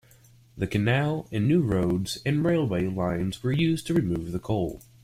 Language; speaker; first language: English; native; English